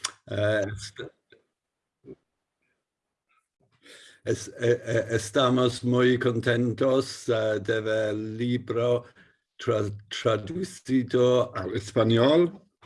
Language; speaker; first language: Spanish; non-native, learner; English